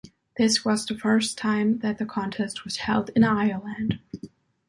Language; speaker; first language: English; non-native, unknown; German